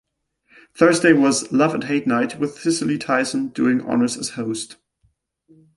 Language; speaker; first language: English; non-native, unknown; German